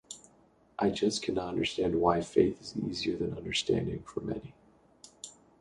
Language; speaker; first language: English; native; English